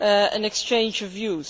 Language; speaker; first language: English; non-native, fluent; Dutch